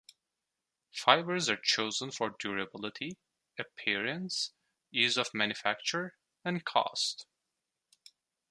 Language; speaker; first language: English; non-native, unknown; Turkish